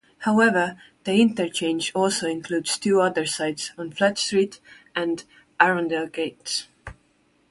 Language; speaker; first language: English; non-native, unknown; Estonian